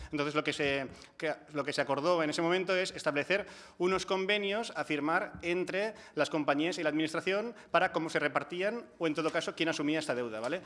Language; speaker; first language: Spanish; non-native, local second language; Catalan